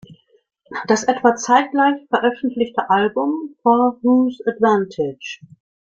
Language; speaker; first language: German; native; German